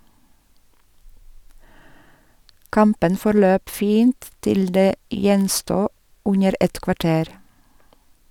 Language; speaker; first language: Norwegian; non-native, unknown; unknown